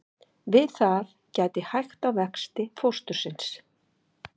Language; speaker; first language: Icelandic; native; Icelandic